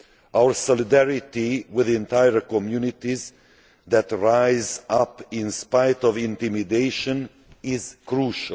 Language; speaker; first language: English; non-native, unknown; Hungarian